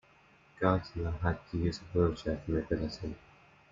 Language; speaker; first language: English; native; English